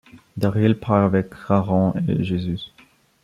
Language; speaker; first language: French; non-native, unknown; Bulgarian